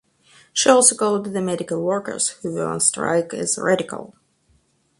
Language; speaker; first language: English; non-native, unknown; Russian